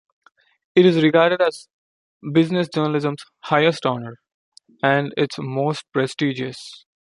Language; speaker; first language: English; non-native, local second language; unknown